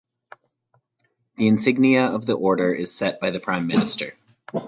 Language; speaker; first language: English; native; English